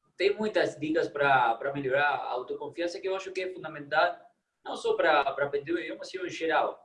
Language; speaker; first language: Portuguese; non-native, fluent; Spanish